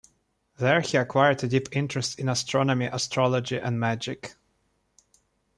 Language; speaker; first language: English; non-native, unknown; Russian